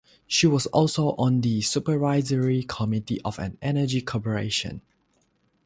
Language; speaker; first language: English; non-native, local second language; Chinese